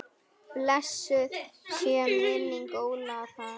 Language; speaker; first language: Icelandic; native; Icelandic